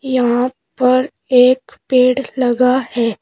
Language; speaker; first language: Hindi; native; Hindi